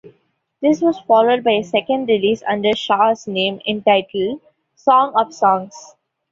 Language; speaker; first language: English; non-native, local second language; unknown